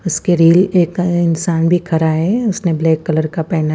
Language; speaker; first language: Hindi; non-native, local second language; Punjabi